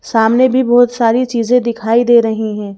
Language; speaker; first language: Hindi; native; Hindi